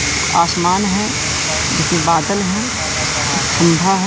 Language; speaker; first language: Hindi; native; Hindi